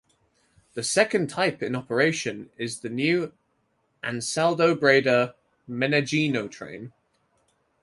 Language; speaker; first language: English; native; English